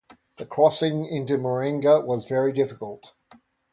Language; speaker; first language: English; native; English